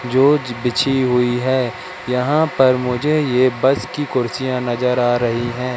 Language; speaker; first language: Hindi; native; Hindi